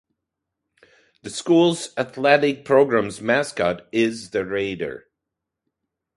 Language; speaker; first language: English; non-native, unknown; Hungarian